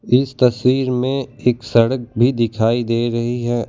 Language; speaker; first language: Hindi; non-native, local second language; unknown